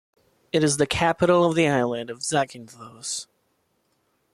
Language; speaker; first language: English; non-native, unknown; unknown